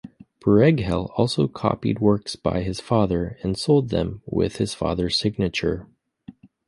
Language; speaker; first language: English; native; English